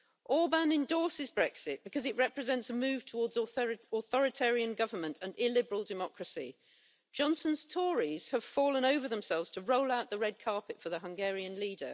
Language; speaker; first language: English; native; English